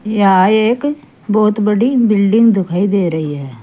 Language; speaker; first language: Hindi; native; Hindi